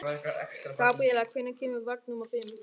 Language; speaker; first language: Icelandic; non-native, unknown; German